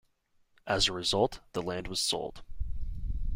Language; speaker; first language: English; native; English